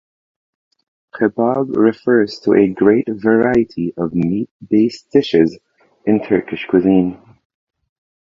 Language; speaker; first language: English; non-native, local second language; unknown